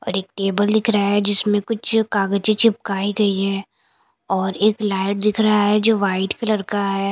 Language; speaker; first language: Hindi; non-native, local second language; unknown